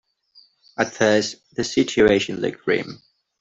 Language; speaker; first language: English; non-native, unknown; Catalan